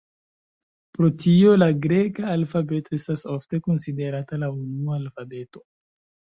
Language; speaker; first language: Esperanto; non-native, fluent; Chinese